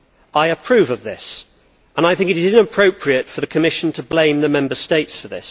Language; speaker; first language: English; native; English